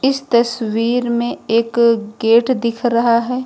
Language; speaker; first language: Hindi; native; Hindi